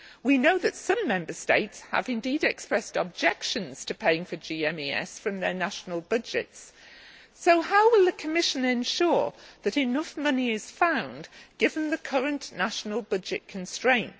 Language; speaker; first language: English; native; English